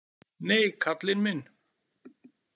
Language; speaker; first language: Icelandic; native; Icelandic